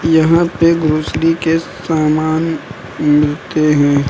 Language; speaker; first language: Hindi; native; Hindi